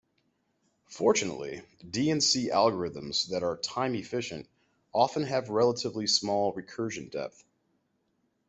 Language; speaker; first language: English; native; English